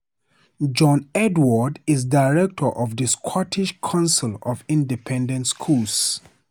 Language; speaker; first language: English; non-native, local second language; Hausa